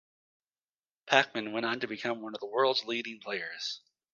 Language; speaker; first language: English; native; English